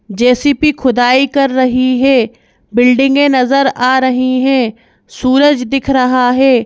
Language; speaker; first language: Hindi; native; Hindi